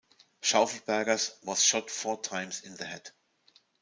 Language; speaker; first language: English; non-native, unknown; German